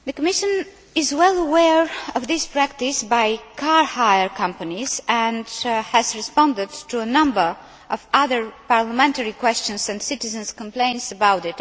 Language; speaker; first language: English; non-native, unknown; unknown